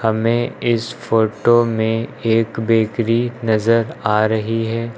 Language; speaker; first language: Hindi; native; Hindi